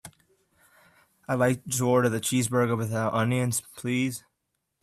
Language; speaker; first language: English; native; English